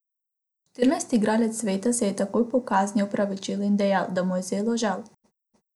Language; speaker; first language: Slovenian; non-native, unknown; Macedonian